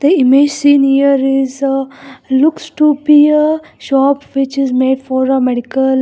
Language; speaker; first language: English; non-native, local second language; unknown